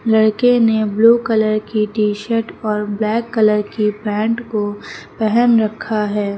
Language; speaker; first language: Hindi; native; Hindi